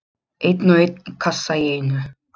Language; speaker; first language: Icelandic; non-native, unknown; Polish